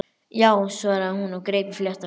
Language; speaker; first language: Icelandic; native; Icelandic